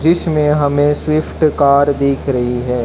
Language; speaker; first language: Hindi; native; Hindi